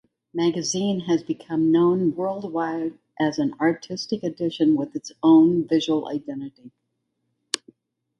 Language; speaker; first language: English; native; English